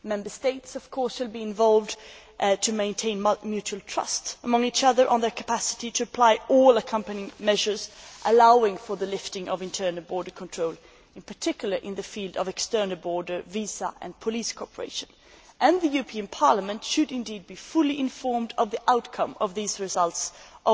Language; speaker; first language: English; non-native, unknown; Swedish